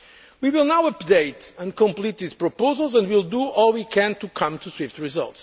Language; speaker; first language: English; non-native, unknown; Portuguese